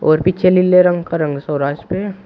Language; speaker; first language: Hindi; native; Hindi